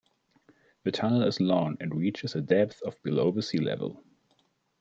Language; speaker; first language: English; non-native, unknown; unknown